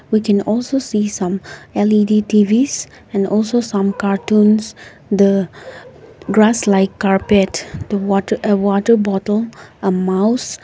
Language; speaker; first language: English; non-native, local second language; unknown